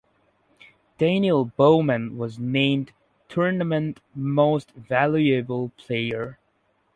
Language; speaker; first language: English; non-native, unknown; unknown